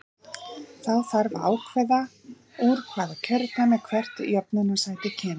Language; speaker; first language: Icelandic; native; Icelandic